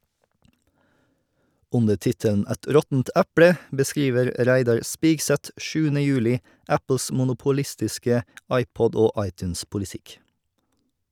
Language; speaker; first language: Norwegian; native; Norwegian